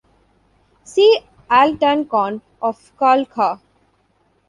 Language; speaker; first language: English; non-native, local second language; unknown